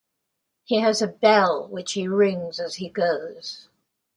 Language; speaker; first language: English; native; English